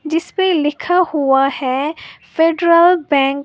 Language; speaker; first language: Hindi; native; Hindi